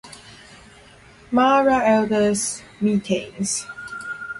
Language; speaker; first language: English; non-native, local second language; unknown